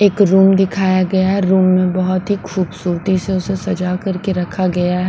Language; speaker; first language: Hindi; non-native, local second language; Punjabi